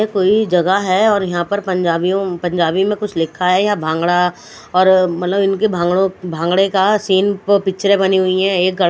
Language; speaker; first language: Hindi; non-native, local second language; Punjabi